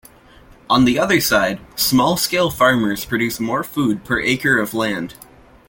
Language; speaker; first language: English; native; English